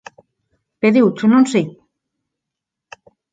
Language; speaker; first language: Galician; non-native, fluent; Spanish